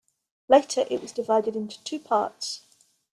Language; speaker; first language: English; native; English